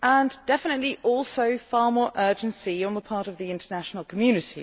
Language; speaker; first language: English; non-native, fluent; Dutch